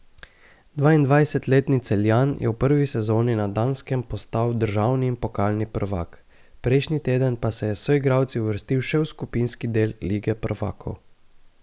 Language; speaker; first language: Slovenian; native; Slovenian